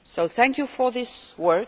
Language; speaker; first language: English; non-native, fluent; Luxembourgish